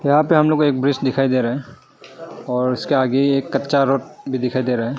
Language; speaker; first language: Hindi; non-native, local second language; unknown